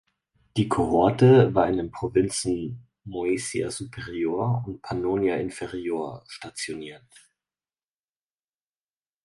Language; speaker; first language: German; native; German